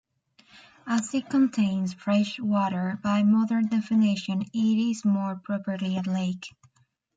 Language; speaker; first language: English; native; English